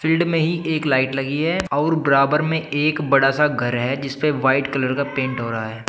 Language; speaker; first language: Hindi; native; Hindi